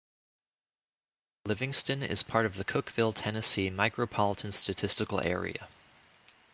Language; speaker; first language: English; native; English